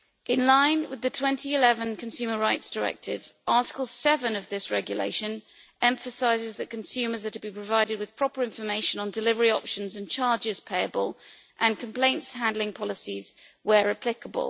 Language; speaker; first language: English; native; English